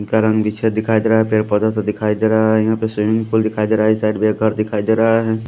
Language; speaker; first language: Hindi; non-native, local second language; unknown